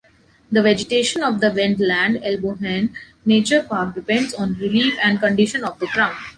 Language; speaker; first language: English; non-native, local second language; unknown